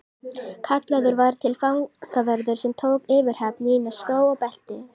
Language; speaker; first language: Icelandic; native; Icelandic